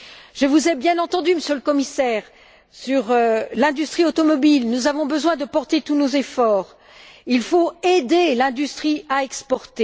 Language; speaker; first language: French; native; French